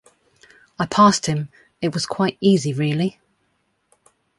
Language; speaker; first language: English; native; English